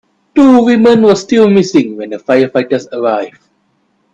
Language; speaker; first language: English; non-native, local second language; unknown